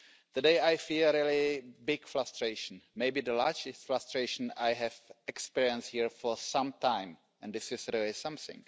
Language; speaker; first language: English; non-native, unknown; Czech